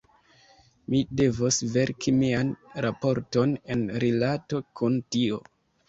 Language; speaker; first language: Esperanto; non-native, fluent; Kinyarwanda